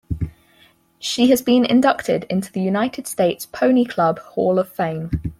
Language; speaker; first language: English; native; English